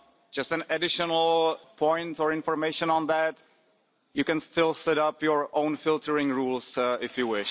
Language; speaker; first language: English; non-native, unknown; Czech